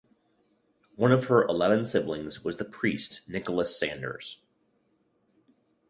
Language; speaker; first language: English; native; English